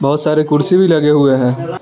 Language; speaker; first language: Hindi; non-native, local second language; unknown